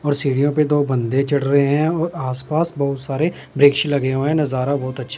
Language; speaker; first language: Hindi; non-native, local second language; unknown